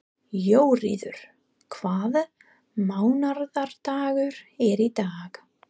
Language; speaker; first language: Icelandic; non-native, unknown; English